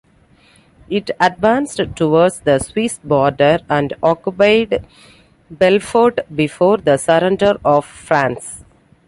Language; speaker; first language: English; non-native, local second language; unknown